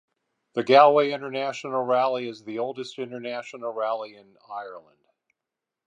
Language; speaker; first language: English; native; English